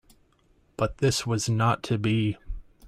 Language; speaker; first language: English; native; English